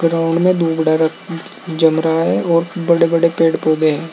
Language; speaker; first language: Hindi; native; Hindi